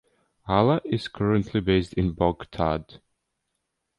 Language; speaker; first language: English; non-native, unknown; Serbian